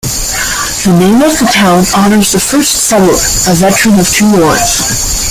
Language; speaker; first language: English; native; English